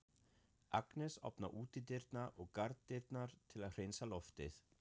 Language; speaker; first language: Icelandic; non-native, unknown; German